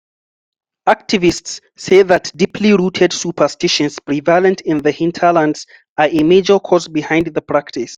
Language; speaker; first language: English; non-native, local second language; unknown